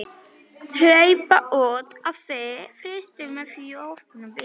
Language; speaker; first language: Icelandic; non-native, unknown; Polish